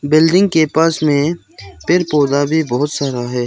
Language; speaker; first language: Hindi; non-native, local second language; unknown